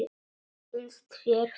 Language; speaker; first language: Icelandic; non-native, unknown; Polish